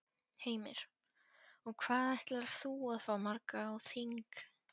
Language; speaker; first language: Icelandic; non-native, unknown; Polish